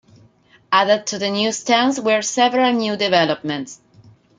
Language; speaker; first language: English; non-native, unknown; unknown